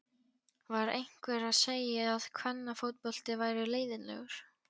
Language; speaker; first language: Icelandic; non-native, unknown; Polish